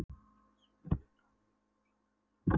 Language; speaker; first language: Icelandic; non-native, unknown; Polish